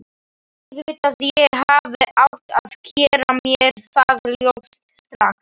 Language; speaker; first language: Icelandic; non-native, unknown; Slovak